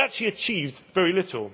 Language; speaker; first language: English; native; English